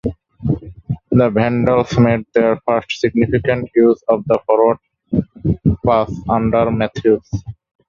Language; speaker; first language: English; non-native, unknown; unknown